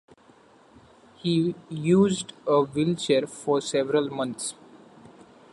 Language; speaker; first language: English; non-native, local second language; Marathi